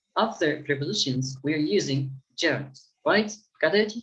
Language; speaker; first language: English; non-native, fluent; Turkish